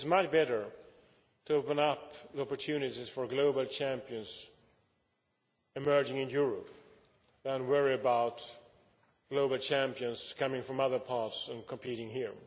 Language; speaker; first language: English; non-native, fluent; Swedish